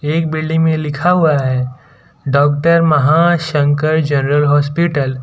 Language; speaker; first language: Hindi; non-native, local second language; Gujarati